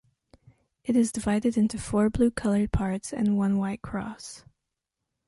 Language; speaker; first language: English; non-native, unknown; French